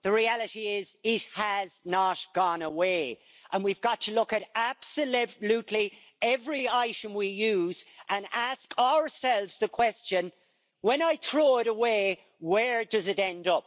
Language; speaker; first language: English; native; English